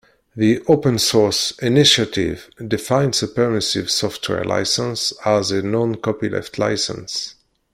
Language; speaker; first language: English; non-native, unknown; Kabyle